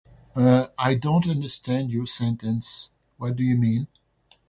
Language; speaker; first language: English; non-native, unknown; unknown